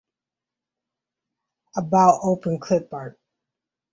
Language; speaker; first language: English; native; English